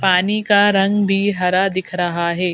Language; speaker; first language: Hindi; native; Hindi